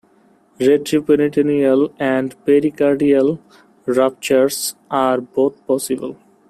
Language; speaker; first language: English; non-native, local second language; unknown